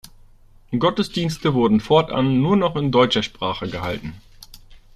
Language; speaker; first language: German; native; German